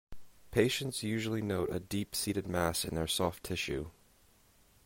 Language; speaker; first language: English; native; English